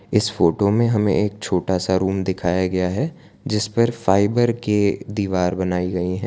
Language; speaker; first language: Hindi; non-native, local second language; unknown